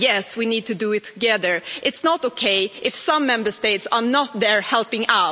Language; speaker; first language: English; non-native, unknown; Swedish